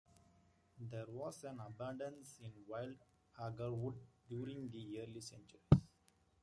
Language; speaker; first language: English; native; English